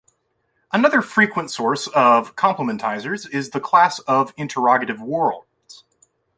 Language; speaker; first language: English; native; English